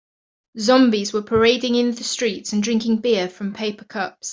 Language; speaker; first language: English; native; English